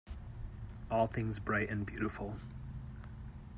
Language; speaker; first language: English; native; English